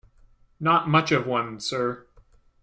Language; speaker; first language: English; native; English